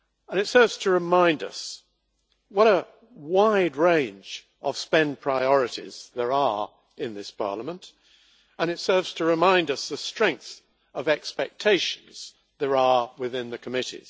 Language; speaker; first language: English; native; English